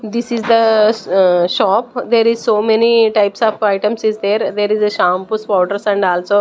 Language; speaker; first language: English; non-native, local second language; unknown